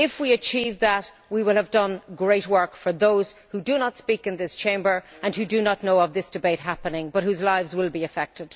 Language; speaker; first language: English; native; English